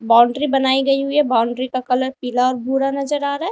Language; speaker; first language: Hindi; native; Hindi